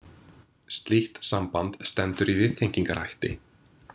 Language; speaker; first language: Icelandic; non-native, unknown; English